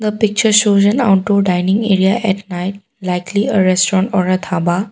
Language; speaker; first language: English; non-native, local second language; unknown